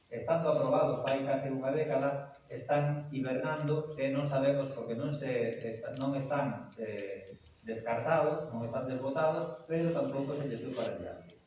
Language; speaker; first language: Galician; native; Galician